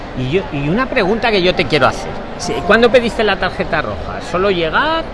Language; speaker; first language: Spanish; native; Spanish